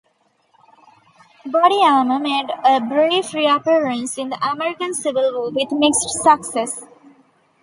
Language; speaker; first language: English; non-native, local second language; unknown